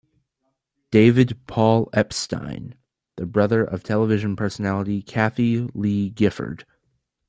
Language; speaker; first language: English; native; English